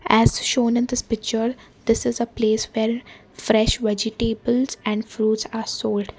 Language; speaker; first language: English; non-native, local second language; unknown